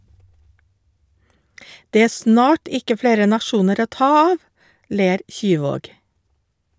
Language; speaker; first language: Norwegian; non-native, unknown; English